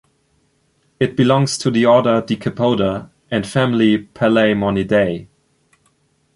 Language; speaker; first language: English; non-native, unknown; German